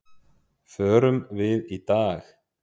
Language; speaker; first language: Icelandic; native; Icelandic